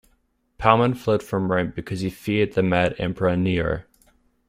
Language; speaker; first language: English; native; English